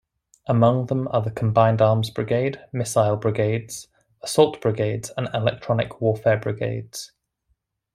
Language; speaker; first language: English; native; English